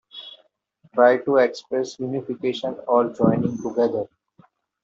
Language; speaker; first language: English; non-native, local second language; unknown